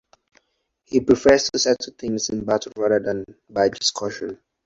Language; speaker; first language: English; non-native, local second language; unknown